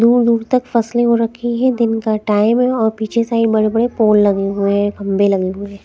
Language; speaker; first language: Hindi; non-native, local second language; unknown